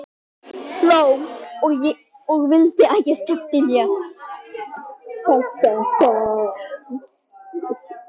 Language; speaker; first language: Icelandic; native; Icelandic